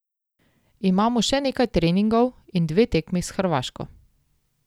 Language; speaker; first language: Slovenian; native; Slovenian